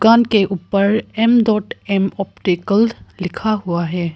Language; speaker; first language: Hindi; non-native, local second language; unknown